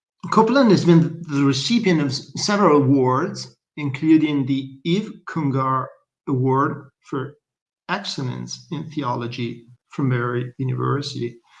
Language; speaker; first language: English; non-native, fluent; Italian